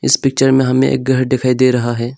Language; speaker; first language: Hindi; non-native, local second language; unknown